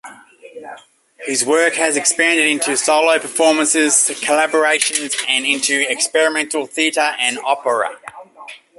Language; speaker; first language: English; native; English